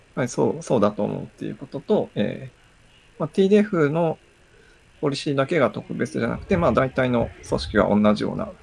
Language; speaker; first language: Japanese; native; Japanese